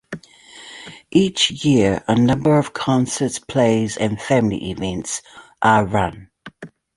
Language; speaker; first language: English; native; English